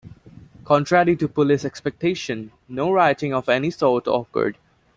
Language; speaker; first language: English; native; English